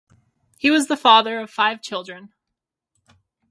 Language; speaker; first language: English; native; English